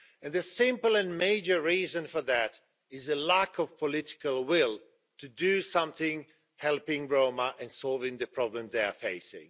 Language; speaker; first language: English; non-native, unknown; Swedish